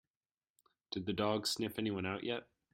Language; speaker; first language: English; native; English